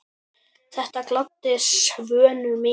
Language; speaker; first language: Icelandic; native; Icelandic